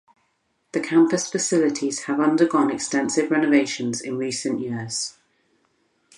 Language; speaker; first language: English; native; English